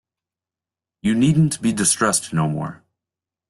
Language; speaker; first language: English; native; English